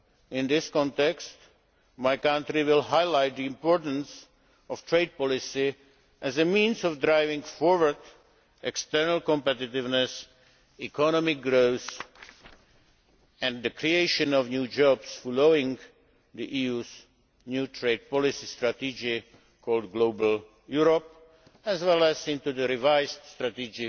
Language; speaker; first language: English; native; English